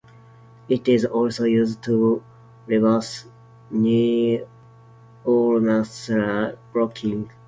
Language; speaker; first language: English; non-native, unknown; Japanese